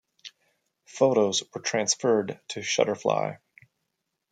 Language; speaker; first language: English; native; English